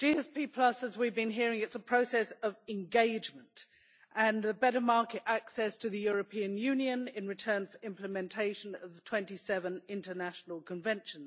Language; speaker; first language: English; native; English